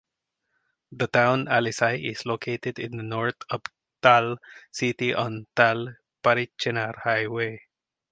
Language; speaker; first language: English; non-native, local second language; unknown